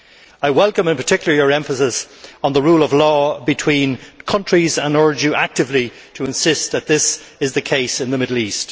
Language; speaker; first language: English; native; English